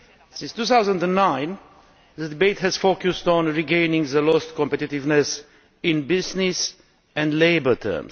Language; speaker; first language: English; non-native, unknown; Romanian